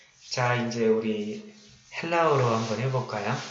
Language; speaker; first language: Korean; native; Korean